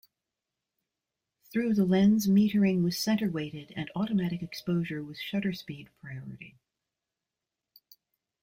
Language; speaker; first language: English; native; English